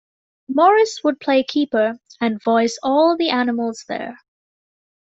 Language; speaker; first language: English; native; English